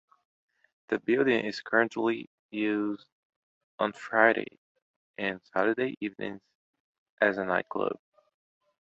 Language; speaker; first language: English; non-native, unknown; Portuguese